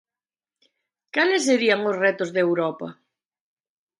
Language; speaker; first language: Galician; native; Galician